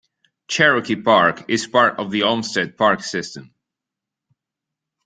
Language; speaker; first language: English; non-native, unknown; Italian